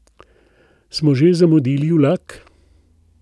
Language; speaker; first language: Slovenian; native; Slovenian